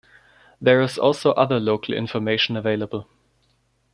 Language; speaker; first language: English; non-native, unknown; German